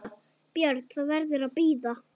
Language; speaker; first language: Icelandic; native; Icelandic